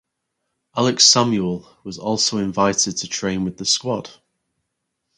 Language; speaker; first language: English; native; English